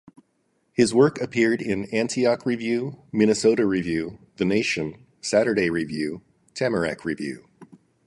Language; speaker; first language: English; native; English